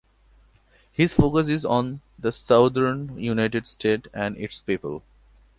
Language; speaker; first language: English; non-native, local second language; Bangla